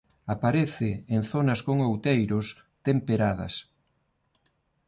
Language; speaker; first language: Galician; non-native, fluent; Spanish